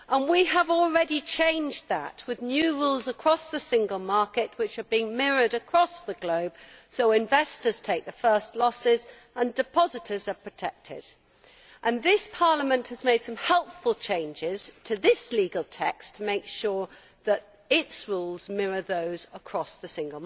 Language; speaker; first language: English; native; English